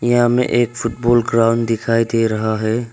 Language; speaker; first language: Hindi; non-native, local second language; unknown